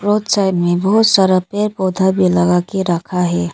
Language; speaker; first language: Hindi; non-native, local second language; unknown